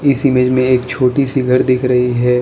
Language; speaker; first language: Hindi; non-native, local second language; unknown